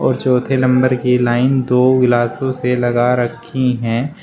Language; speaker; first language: Hindi; native; Hindi